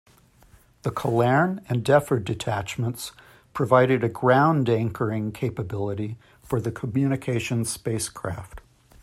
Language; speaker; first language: English; native; English